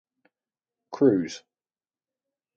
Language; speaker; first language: English; native; English